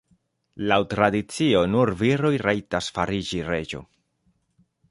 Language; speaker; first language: Esperanto; non-native, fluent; Spanish